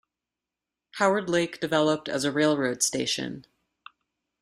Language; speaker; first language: English; native; English